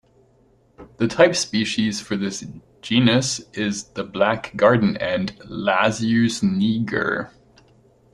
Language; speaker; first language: English; non-native, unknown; German